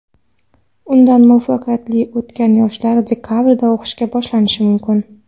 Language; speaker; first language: Uzbek; non-native, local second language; Kara-Kalpak